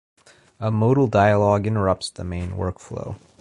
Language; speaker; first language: English; native; English